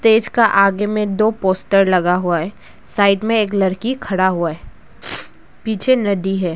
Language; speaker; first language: Hindi; non-native, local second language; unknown